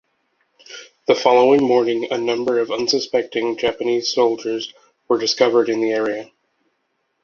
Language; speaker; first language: English; native; English